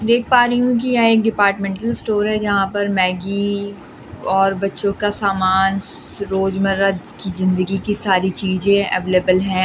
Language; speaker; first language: Hindi; native; Hindi